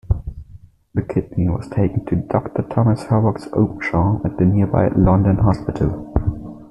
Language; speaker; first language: English; non-native, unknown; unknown